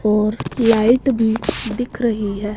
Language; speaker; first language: Hindi; non-native, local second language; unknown